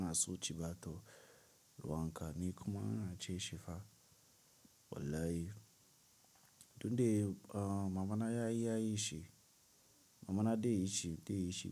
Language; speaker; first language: Hausa; non-native, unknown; Tiv